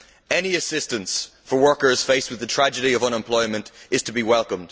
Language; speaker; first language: English; native; English